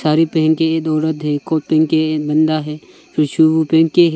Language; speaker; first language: Hindi; non-native, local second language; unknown